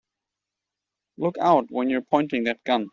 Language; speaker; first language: English; native; English